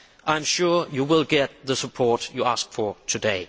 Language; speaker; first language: English; non-native, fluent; Danish